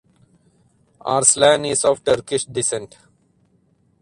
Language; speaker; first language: English; non-native, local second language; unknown